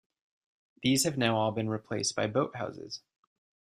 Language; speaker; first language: English; native; English